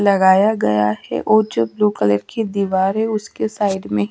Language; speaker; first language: Hindi; native; Hindi